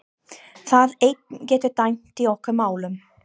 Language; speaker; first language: Icelandic; non-native, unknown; English